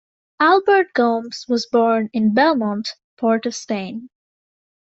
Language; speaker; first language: English; native; English